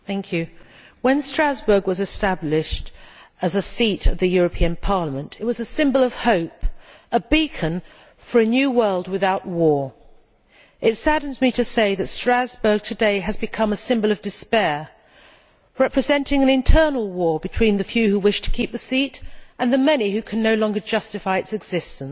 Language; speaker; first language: English; native; English